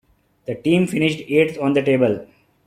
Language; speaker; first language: English; non-native, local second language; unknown